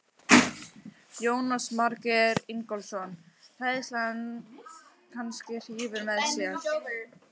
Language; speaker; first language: Icelandic; native; Icelandic